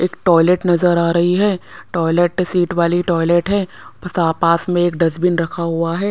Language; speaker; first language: Hindi; non-native, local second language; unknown